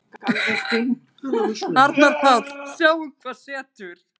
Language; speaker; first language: Icelandic; native; Icelandic